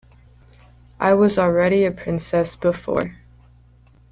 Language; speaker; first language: English; native; English